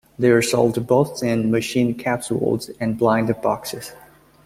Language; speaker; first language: English; native; English